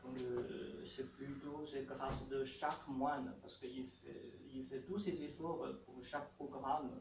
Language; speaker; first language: French; non-native, learner; Chinese